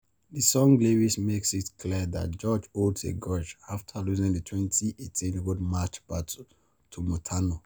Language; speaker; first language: English; non-native, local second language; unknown